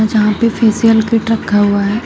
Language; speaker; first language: Hindi; native; Hindi